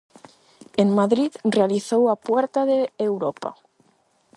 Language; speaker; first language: Galician; non-native, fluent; Spanish